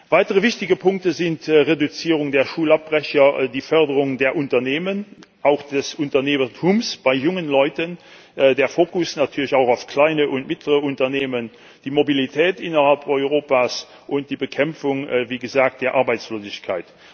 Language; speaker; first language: German; non-native, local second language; Luxembourgish